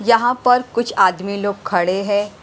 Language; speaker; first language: Hindi; non-native, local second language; Punjabi